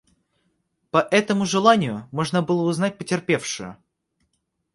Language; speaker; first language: Russian; native; Russian